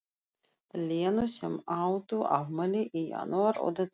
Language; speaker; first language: Icelandic; non-native, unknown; Russian